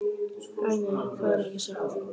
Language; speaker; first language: Icelandic; native; Icelandic